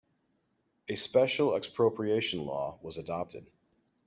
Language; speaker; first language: English; native; English